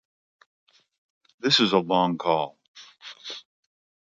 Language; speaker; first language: English; native; English